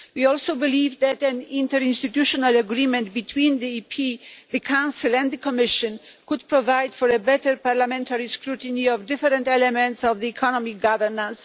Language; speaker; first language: English; non-native, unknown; Polish